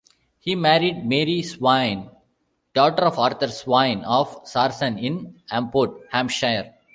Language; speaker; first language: English; non-native, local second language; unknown